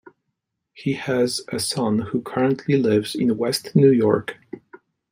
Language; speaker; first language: English; non-native, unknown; Polish